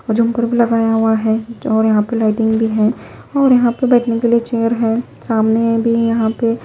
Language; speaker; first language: Hindi; non-native, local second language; Punjabi